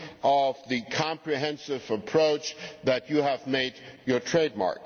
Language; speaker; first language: English; non-native, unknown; German